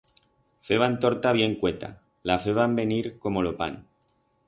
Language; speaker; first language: Aragonese; non-native, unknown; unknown